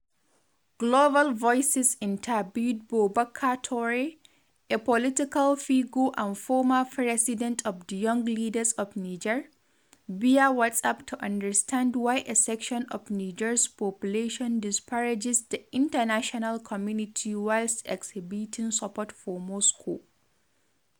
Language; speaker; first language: English; non-native, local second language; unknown